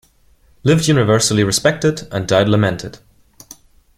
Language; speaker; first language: English; non-native, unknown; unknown